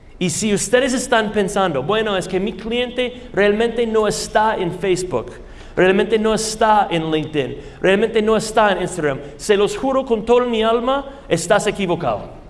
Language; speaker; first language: Spanish; non-native, fluent; English